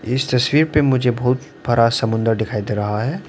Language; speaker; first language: Hindi; non-native, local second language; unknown